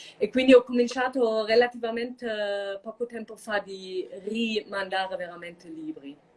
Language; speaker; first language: Italian; non-native, fluent; German